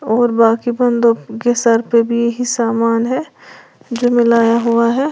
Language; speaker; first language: Hindi; native; Hindi